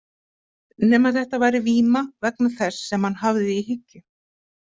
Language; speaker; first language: Icelandic; native; Icelandic